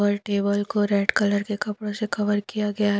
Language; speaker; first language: Hindi; non-native, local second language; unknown